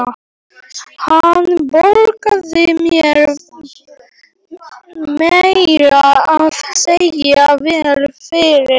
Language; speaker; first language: Icelandic; non-native, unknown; Polish